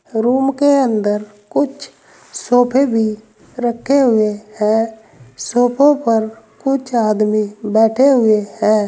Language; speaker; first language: Hindi; native; Hindi